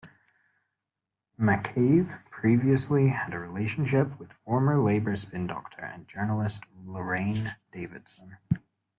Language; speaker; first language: English; native; English